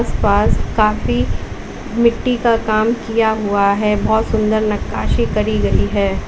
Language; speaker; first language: Hindi; native; Hindi